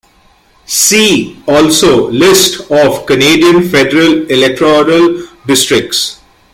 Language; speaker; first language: English; native; English